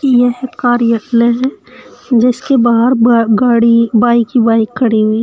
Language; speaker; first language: Hindi; native; Hindi